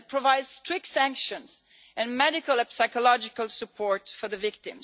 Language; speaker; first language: English; non-native, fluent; Italian